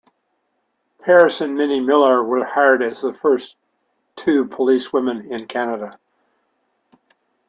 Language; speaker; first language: English; native; English